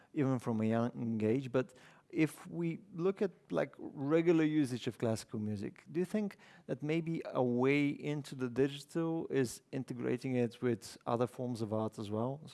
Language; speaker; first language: English; non-native, fluent; Bulgarian